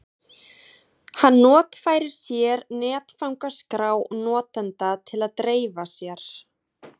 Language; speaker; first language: Icelandic; native; Icelandic